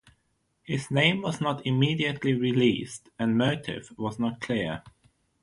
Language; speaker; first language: English; non-native, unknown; German